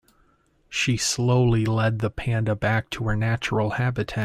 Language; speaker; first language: English; native; English